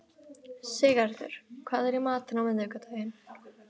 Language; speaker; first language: Icelandic; native; Icelandic